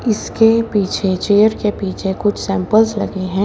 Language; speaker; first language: Hindi; native; Hindi